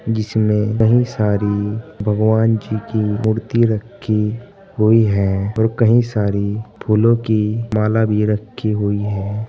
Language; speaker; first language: Hindi; native; Hindi